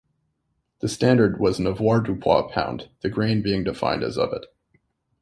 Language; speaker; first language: English; native; English